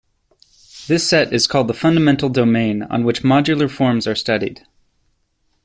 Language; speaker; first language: English; native; English